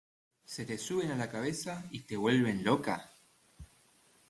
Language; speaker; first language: Spanish; native; Spanish